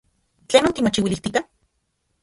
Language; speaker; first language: Central Puebla Nahuatl; non-native, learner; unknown